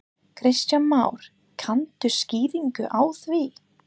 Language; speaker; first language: Icelandic; non-native, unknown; English